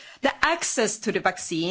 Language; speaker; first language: English; non-native, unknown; Swedish